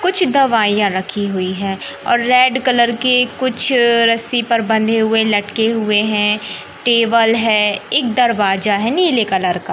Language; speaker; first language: Hindi; native; Hindi